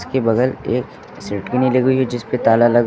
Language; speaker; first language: Hindi; native; Hindi